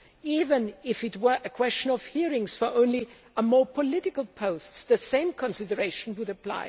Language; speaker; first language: English; non-native, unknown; German